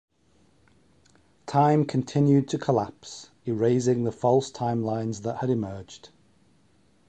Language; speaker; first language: English; native; English